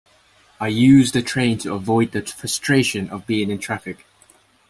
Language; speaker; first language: English; native; English